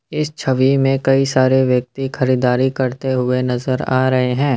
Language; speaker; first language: Hindi; non-native, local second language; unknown